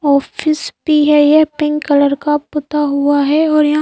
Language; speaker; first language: Hindi; native; Hindi